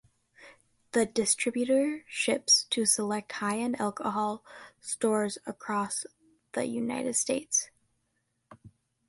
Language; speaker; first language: English; native; English